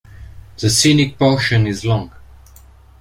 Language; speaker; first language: English; non-native, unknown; French